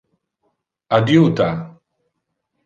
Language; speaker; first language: Interlingua; non-native, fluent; Italian